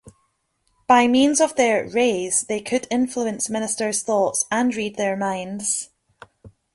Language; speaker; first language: English; native; English